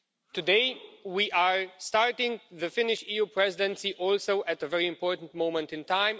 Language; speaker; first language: English; non-native, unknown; Romanian